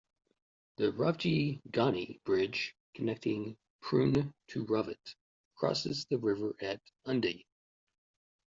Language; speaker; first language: English; native; English